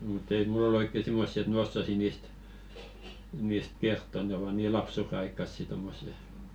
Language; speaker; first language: Finnish; native; Finnish